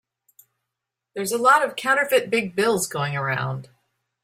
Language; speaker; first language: English; native; English